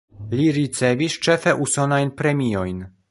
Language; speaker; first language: Esperanto; non-native, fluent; Polish